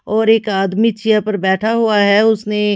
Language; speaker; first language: Hindi; native; Hindi